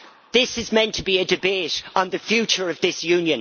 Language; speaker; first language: English; native; English